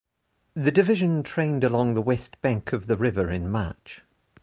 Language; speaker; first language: English; native; English